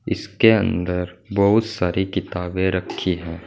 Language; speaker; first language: Hindi; native; Hindi